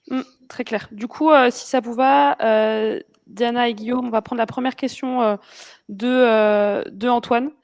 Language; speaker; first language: French; native; French